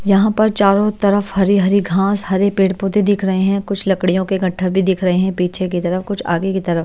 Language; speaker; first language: Hindi; native; Hindi